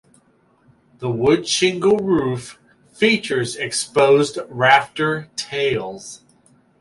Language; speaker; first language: English; native; English